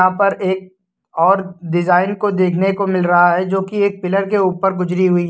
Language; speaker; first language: Hindi; native; Hindi